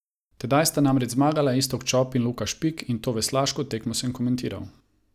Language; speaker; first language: Slovenian; non-native, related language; Croatian